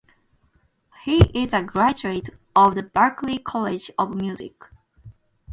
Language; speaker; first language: English; non-native, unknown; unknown